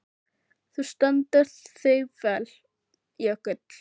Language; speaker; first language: Icelandic; non-native, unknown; Filipino